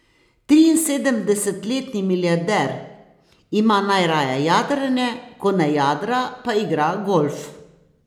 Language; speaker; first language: Slovenian; native; Slovenian